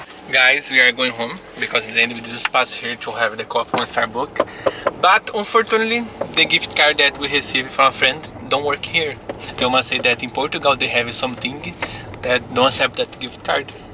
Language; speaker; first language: English; non-native, learner; Portuguese